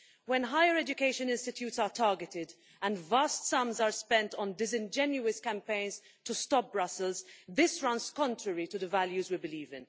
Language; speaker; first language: English; non-native, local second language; Maltese